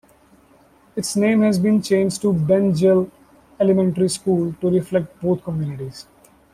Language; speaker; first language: English; non-native, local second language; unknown